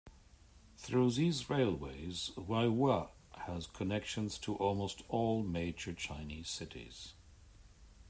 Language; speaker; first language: English; native; English